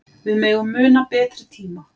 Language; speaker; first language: Icelandic; native; Icelandic